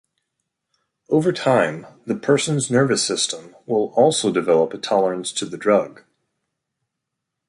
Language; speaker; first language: English; native; English